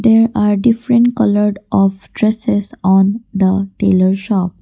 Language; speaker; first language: English; non-native, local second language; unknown